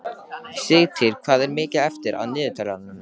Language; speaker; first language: Icelandic; native; Icelandic